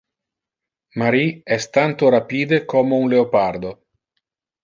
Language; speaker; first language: Interlingua; non-native, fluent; Italian